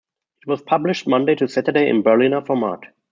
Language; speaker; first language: English; non-native, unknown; German